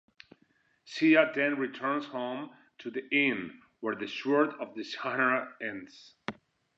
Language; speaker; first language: English; non-native, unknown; Spanish